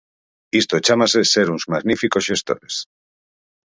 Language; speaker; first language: Galician; native; Galician